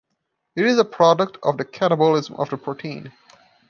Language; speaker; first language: English; non-native, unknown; Portuguese